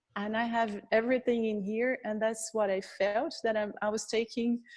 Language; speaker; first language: English; non-native, fluent; Portuguese